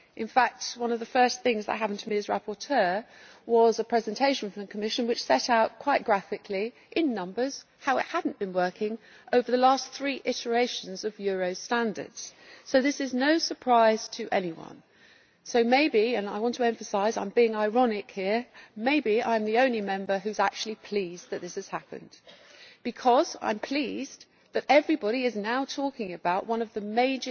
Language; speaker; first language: English; native; English